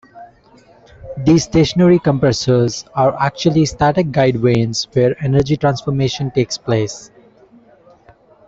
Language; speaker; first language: English; non-native, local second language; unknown